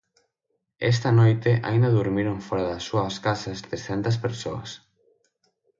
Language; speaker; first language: Galician; native; Galician